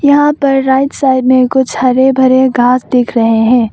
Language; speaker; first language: Hindi; non-native, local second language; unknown